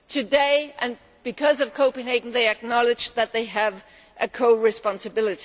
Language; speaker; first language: English; non-native, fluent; Danish